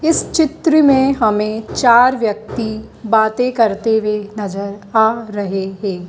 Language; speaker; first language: Hindi; native; Hindi